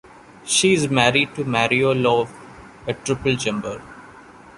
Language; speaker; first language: English; non-native, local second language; Malayalam